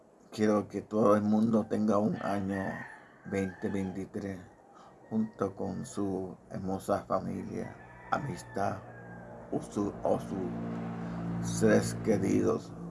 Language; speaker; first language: Spanish; native; Spanish